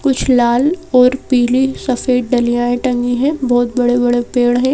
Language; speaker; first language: Hindi; native; Hindi